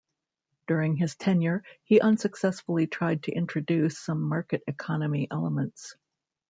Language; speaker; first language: English; native; English